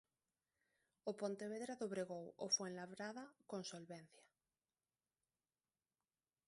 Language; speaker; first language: Galician; non-native, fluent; Spanish